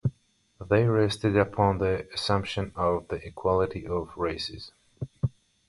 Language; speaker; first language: English; non-native, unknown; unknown